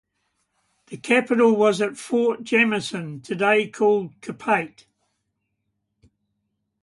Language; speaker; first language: English; native; English